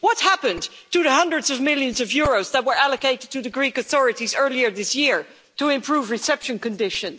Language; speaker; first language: English; non-native, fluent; Dutch